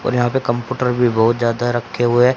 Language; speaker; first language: Hindi; native; Hindi